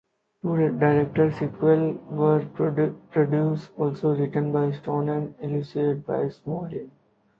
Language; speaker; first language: English; non-native, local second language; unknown